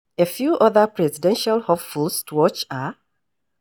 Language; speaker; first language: English; non-native, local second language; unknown